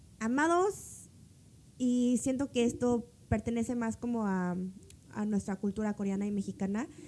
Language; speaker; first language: Spanish; early bilingual, other home language; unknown